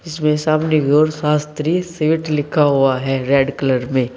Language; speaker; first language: Hindi; native; Hindi